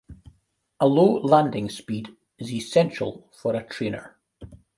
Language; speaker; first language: English; native; English